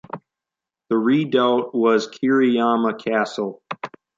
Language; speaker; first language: English; native; English